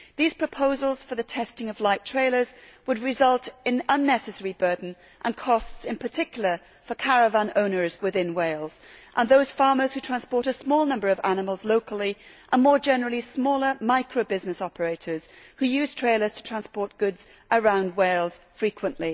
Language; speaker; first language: English; native; English